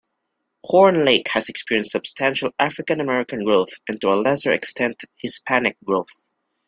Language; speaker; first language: English; non-native, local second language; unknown